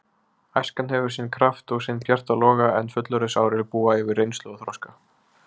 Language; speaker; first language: Icelandic; native; Icelandic